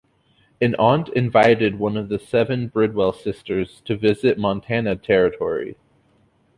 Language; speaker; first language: English; native; English